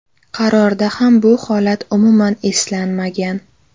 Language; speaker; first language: Uzbek; native; Uzbek